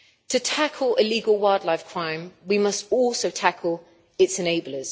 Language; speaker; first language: English; native; English